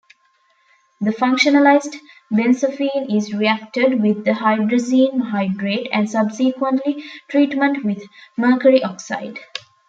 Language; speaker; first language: English; non-native, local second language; Tamil